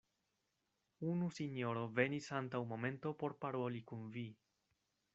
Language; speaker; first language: Esperanto; non-native, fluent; Spanish